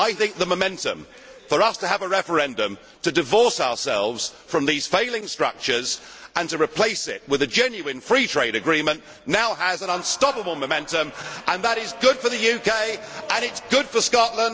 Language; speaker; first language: English; native; English